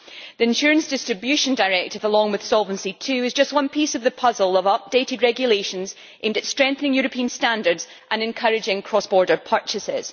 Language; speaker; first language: English; native; English